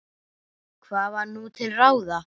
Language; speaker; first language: Icelandic; native; Icelandic